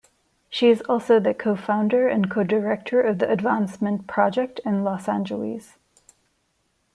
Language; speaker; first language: English; non-native, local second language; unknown